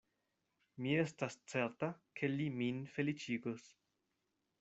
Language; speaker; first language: Esperanto; non-native, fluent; Spanish